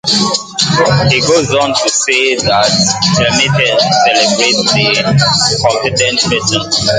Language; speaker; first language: English; non-native, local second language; Igbo